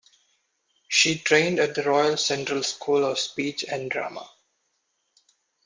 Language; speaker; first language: English; non-native, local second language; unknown